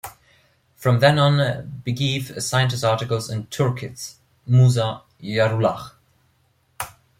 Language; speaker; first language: English; non-native, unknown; German